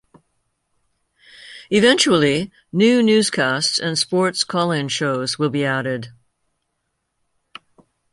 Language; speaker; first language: English; native; English